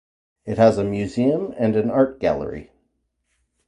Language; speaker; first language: English; native; English